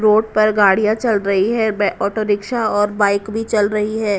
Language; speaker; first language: Hindi; non-native, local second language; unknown